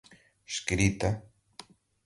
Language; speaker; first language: Portuguese; non-native, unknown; Galician